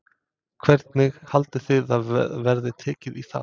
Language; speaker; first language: Icelandic; non-native, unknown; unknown